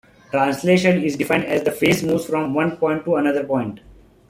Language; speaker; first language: English; non-native, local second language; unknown